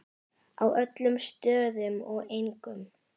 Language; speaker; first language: Icelandic; native; Icelandic